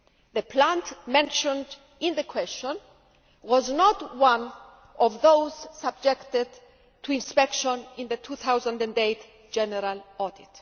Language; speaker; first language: English; non-native, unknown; Greek